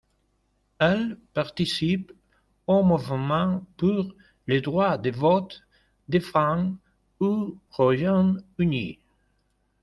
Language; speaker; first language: French; non-native, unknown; Spanish